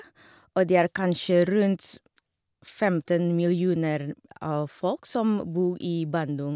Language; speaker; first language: Norwegian; non-native, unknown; Indonesian